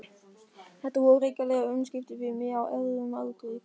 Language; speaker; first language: Icelandic; non-native, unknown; German